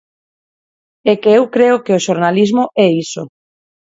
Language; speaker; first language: Galician; non-native, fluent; Spanish